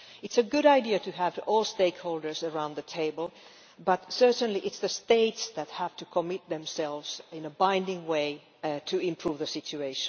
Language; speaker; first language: English; non-native, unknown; Finnish